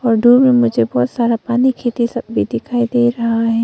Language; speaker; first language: Hindi; early bilingual, other home language; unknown